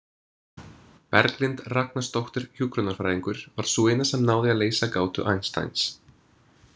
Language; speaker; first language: Icelandic; non-native, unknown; English